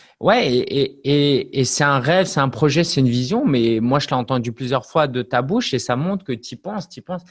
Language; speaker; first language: French; native; French